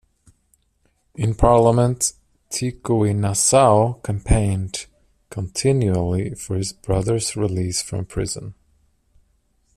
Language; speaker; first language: English; non-native, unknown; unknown